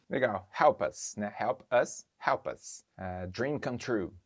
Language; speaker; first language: English; non-native, fluent; Portuguese